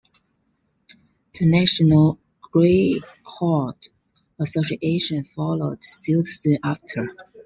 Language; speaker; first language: English; non-native, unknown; Chinese